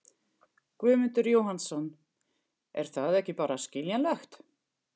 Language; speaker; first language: Icelandic; non-native, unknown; German